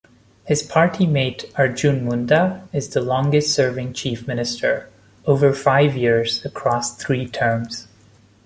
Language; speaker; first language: English; non-native, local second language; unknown